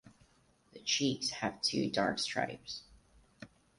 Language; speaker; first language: English; non-native, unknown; Portuguese